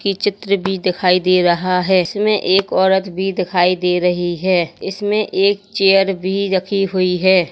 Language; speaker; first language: Hindi; native; Hindi